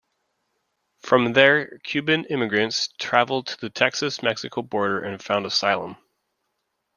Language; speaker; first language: English; native; English